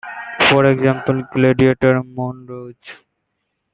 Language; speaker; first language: English; non-native, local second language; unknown